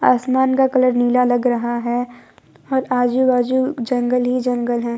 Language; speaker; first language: Hindi; non-native, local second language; Gujarati